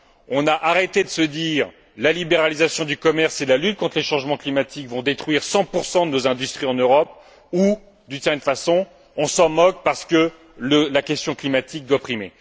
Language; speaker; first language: French; native; French